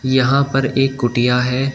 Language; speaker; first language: Hindi; native; Hindi